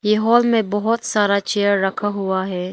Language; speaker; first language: Hindi; non-native, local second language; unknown